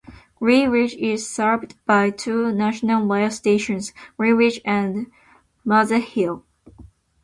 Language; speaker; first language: English; non-native, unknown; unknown